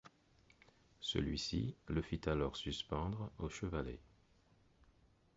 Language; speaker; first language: French; non-native, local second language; Haitian Creole